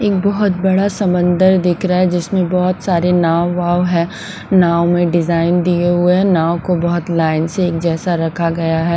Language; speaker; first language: Hindi; non-native, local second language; Punjabi